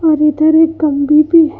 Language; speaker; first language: Hindi; non-native, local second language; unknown